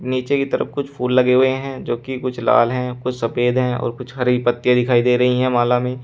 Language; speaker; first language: Hindi; native; Hindi